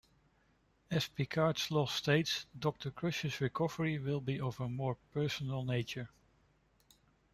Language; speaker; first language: English; non-native, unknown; Dutch